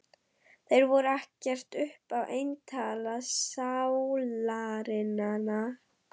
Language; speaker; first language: Icelandic; non-native, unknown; German